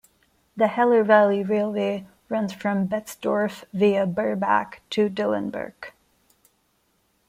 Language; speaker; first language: English; non-native, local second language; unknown